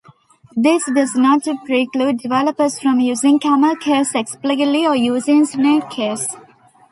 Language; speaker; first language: English; non-native, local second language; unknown